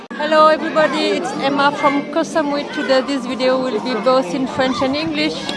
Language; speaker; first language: English; non-native, fluent; French